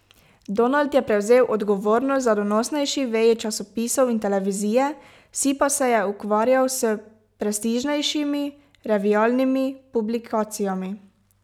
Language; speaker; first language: Slovenian; native; Slovenian